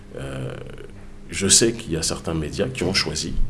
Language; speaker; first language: French; native; French